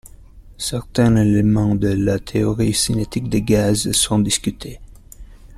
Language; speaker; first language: French; non-native, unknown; Italian